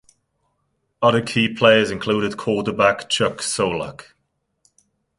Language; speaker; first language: English; non-native, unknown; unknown